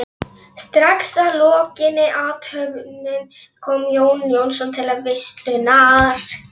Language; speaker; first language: Icelandic; non-native, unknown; Polish